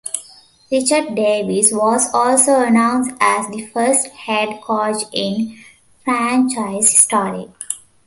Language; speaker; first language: English; native; English